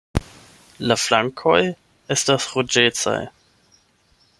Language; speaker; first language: Esperanto; non-native, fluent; German